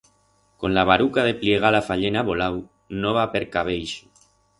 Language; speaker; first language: Aragonese; non-native, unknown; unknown